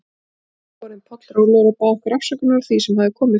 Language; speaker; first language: Icelandic; native; Icelandic